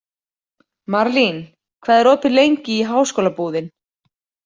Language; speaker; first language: Icelandic; native; Icelandic